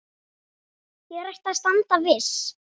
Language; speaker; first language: Icelandic; native; Icelandic